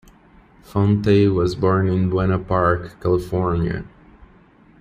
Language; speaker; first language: English; non-native, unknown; Portuguese